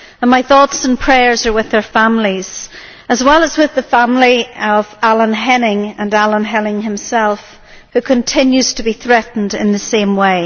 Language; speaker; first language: English; native; English